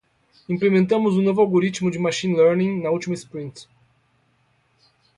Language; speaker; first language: Portuguese; native; Portuguese